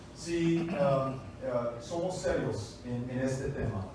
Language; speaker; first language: Spanish; non-native, fluent; English